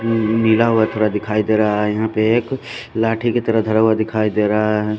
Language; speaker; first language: Hindi; non-native, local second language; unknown